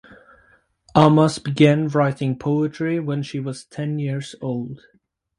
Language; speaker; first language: English; native; English